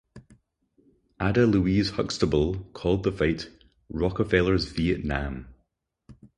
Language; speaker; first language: English; native; English